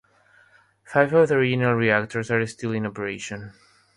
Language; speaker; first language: English; non-native, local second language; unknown